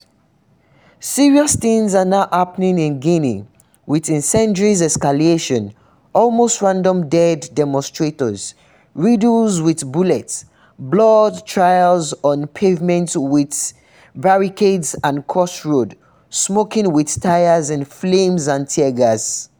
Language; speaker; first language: English; non-native, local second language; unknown